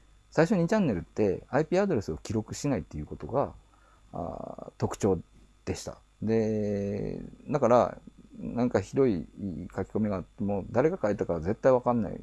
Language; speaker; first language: Japanese; native; Japanese